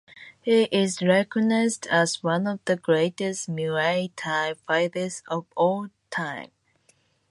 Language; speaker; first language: English; non-native, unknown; Japanese